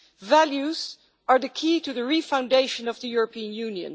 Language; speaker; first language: English; non-native, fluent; Dutch